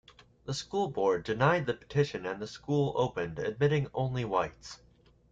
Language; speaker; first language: English; native; English